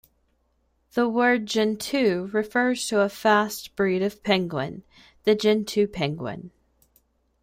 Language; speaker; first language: English; native; English